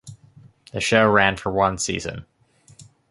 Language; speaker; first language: English; native; English